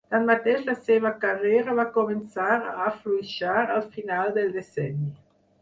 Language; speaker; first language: Catalan; non-native, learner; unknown